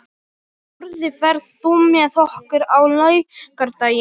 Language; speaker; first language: Icelandic; non-native, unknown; Polish